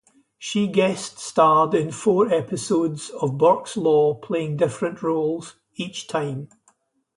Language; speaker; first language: English; native; English